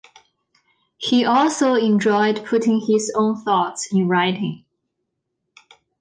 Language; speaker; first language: English; non-native, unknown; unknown